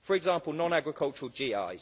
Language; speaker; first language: English; native; English